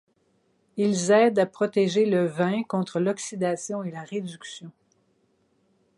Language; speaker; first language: French; native; French